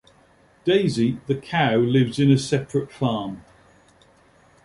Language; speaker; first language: English; native; English